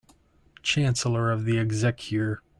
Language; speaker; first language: English; native; English